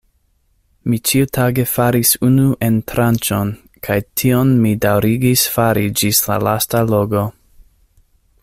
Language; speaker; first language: Esperanto; non-native, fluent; English